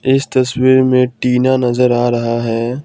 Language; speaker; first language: Hindi; non-native, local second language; Assamese